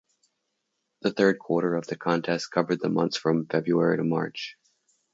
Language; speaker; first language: English; native; English